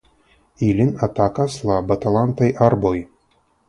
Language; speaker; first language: Esperanto; non-native, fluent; Russian